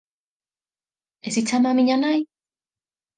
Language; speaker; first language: Galician; native; Galician